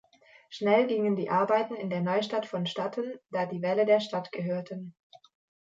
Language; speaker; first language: German; native; German